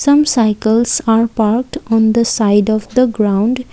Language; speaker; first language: English; non-native, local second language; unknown